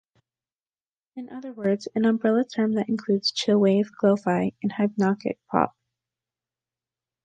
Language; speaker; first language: English; native; English